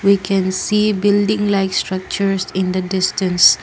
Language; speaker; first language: English; non-native, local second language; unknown